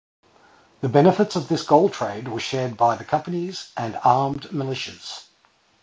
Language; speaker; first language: English; native; English